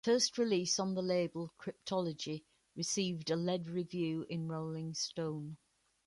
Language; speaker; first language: English; native; English